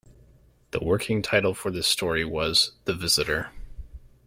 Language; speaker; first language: English; native; English